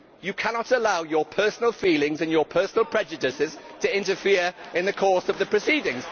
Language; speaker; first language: English; native; English